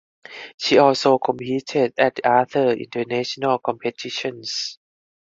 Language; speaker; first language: English; non-native, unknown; Thai